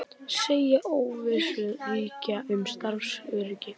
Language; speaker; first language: Icelandic; native; Icelandic